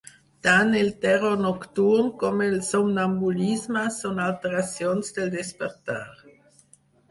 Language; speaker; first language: Catalan; non-native, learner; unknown